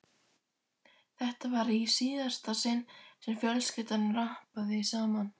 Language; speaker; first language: Icelandic; native; Icelandic